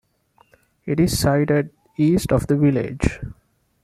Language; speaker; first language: English; non-native, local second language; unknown